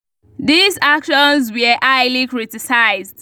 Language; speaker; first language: English; non-native, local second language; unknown